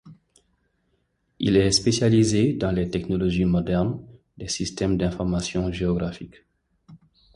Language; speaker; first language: French; non-native, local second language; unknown